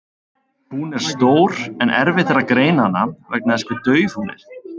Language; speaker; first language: Icelandic; native; Icelandic